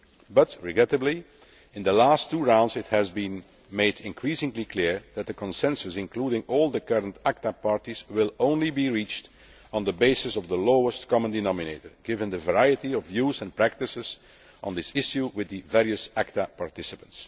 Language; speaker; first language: English; non-native, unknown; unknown